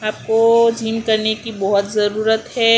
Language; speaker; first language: Hindi; non-native, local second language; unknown